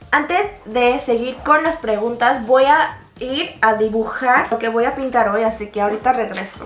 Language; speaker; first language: Spanish; early bilingual, other home language; Korean